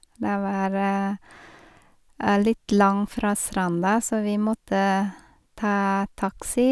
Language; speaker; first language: Norwegian; non-native, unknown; Vietnamese